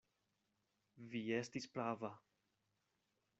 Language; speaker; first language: Esperanto; non-native, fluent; Spanish